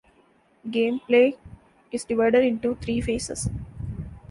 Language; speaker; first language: English; non-native, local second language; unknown